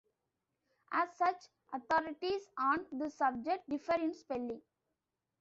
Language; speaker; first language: English; non-native, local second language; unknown